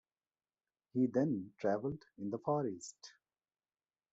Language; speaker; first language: English; non-native, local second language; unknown